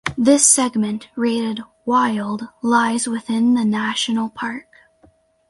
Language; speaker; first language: English; native; English